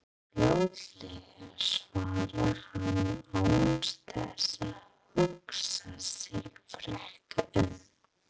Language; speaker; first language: Icelandic; non-native, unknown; English